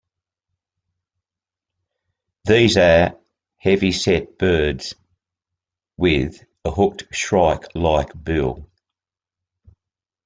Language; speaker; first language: English; native; English